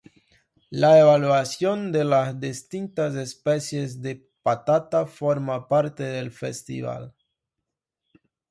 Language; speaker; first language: Spanish; non-native, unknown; Portuguese